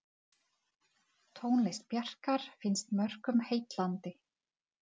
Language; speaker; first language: Icelandic; non-native, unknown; Czech